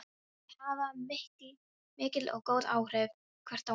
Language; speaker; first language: Icelandic; non-native, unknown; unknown